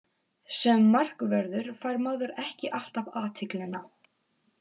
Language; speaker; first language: Icelandic; non-native, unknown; Polish